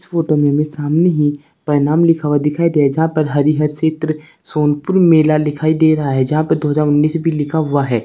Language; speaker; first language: Hindi; native; Hindi